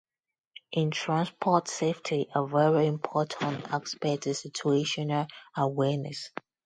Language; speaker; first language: English; non-native, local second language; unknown